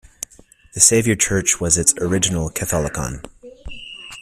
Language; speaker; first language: English; native; English